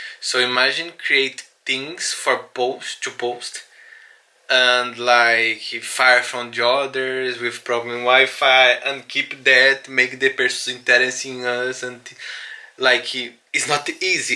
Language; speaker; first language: English; non-native, learner; Portuguese